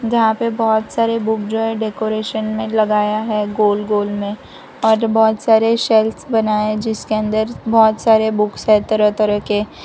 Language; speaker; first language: Hindi; non-native, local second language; Gujarati